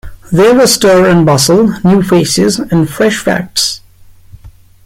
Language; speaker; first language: English; non-native, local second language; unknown